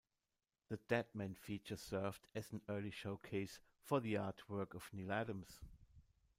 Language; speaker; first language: English; non-native, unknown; German